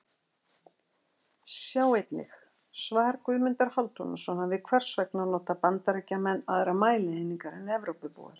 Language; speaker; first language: Icelandic; native; Icelandic